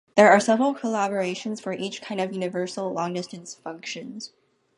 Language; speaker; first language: English; native; English